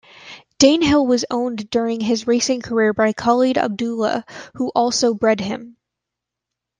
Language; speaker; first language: English; native; English